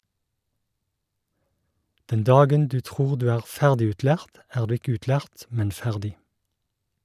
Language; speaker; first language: Norwegian; native; Norwegian